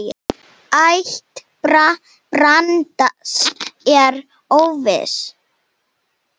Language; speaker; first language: Icelandic; non-native, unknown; Slovenian